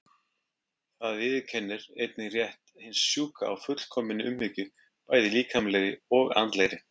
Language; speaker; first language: Icelandic; native; Icelandic